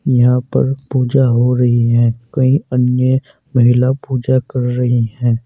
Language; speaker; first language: Hindi; native; Hindi